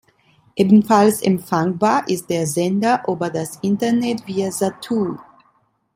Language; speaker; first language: German; non-native, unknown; Italian